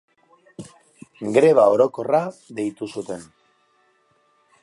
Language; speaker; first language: Basque; non-native, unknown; Spanish